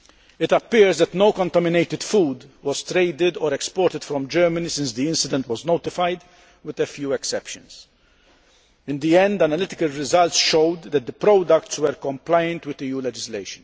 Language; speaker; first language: English; non-native, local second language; Maltese